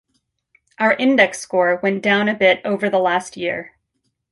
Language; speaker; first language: English; native; English